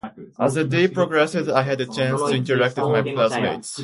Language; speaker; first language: English; native; English